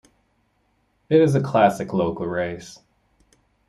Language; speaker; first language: English; native; English